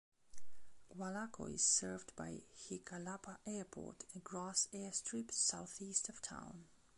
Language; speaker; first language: English; non-native, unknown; Belarusian